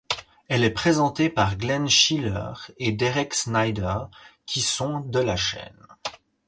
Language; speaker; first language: French; native; French